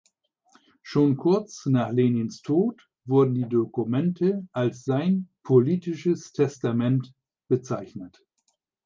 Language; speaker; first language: German; native; German